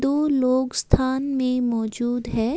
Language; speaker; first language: Hindi; non-native, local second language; Assamese